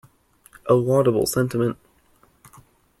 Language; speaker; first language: English; native; English